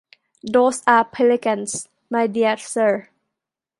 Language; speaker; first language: English; non-native, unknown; Thai